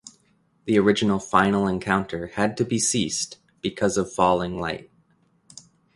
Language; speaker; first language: English; native; English